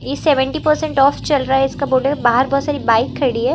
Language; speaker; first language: Hindi; native; Hindi